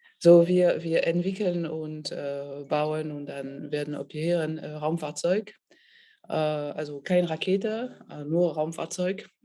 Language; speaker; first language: German; non-native, fluent; French